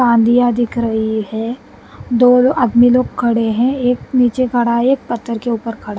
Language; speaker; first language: Hindi; non-native, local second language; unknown